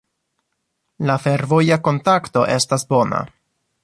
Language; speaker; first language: Esperanto; non-native, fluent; English